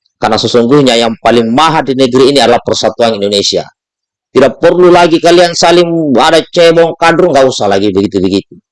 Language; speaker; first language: Indonesian; native; Indonesian